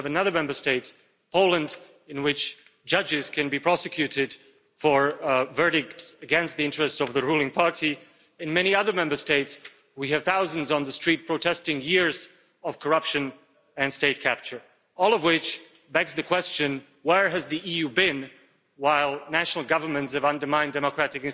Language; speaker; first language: English; non-native, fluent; Slovak